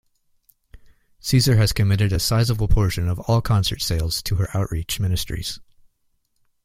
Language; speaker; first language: English; native; English